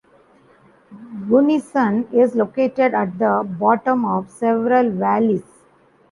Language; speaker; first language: English; non-native, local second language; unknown